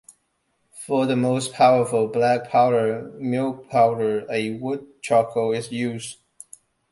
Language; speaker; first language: English; non-native, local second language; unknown